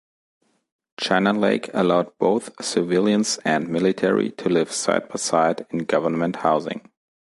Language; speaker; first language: English; non-native, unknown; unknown